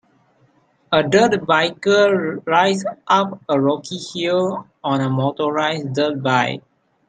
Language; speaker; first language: English; non-native, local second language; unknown